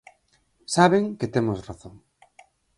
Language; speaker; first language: Galician; native; Galician